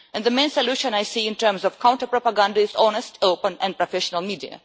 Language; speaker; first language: English; non-native, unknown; Russian